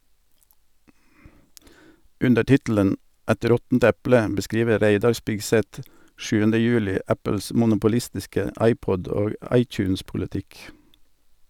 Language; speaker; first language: Norwegian; native; Norwegian